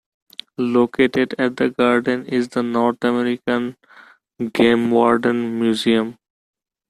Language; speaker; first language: English; non-native, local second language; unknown